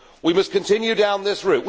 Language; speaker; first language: English; native; English